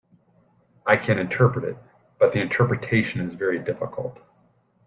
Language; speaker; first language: English; native; English